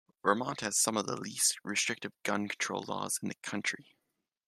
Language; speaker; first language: English; native; English